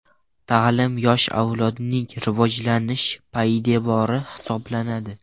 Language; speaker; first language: Uzbek; non-native, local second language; Russian